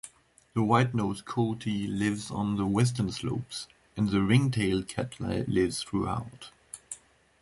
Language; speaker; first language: English; non-native, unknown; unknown